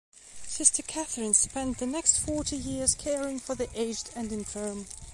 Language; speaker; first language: English; non-native, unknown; Belarusian